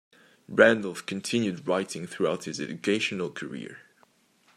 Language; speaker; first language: English; non-native, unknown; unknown